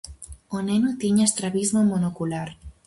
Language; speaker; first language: Galician; native; Galician